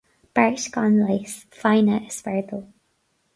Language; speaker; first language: Irish; non-native, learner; English